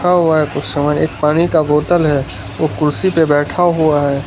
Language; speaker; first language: Hindi; non-native, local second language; Gujarati